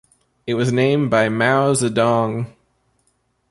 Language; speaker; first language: English; native; English